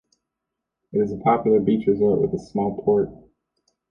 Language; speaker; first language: English; native; English